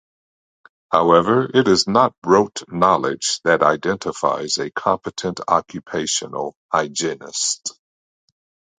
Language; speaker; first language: English; native; English